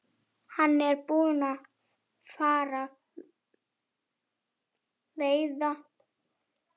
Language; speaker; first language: Icelandic; non-native, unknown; German